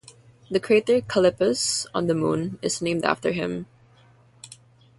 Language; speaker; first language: English; non-native, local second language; Filipino